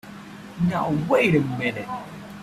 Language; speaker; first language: English; non-native, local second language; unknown